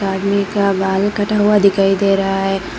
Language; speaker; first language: Hindi; non-native, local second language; Bangla